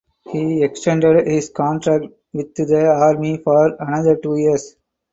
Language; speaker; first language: English; non-native, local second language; Tamil